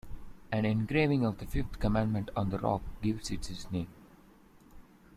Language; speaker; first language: English; non-native, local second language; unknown